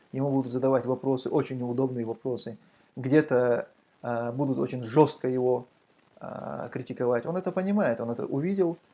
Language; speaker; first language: Russian; non-native, local second language; Chechen